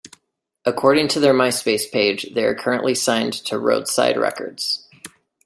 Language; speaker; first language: English; native; English